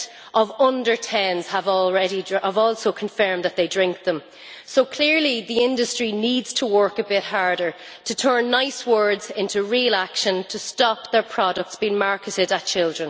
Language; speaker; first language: English; native; English